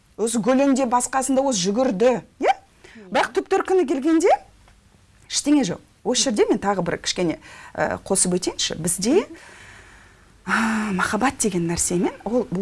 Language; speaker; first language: Kazakh; non-native, local second language; Russian